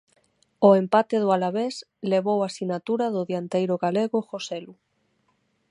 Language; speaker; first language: Galician; non-native, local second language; Spanish